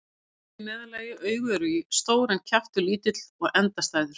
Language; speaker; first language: Icelandic; native; Icelandic